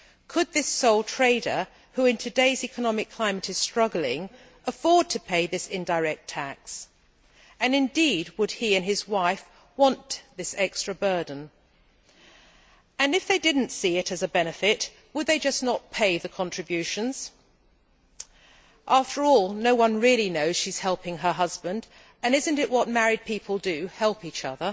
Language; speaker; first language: English; native; English